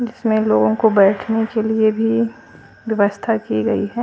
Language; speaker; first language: Hindi; native; Hindi